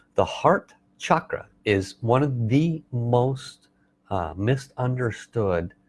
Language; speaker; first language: English; native; English